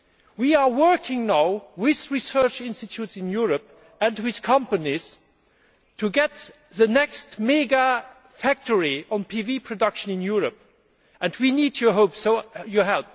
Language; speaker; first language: English; non-native, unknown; German